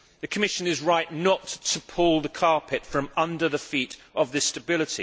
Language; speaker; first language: English; native; English